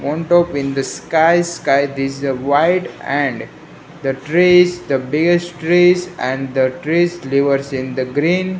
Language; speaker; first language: English; non-native, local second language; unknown